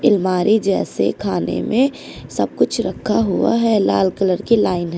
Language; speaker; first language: Hindi; native; Hindi